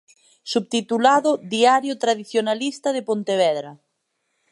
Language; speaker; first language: Galician; native; Galician